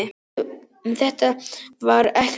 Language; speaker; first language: Icelandic; non-native, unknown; Polish